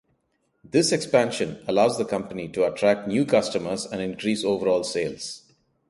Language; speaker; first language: English; non-native, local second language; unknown